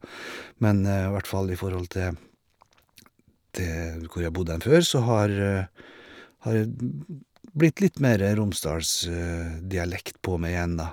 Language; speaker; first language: Norwegian; native; Norwegian